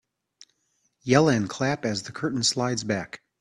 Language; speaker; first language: English; native; English